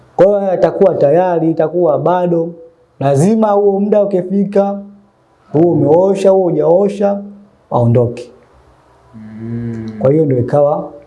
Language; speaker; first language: Swahili; native; Swahili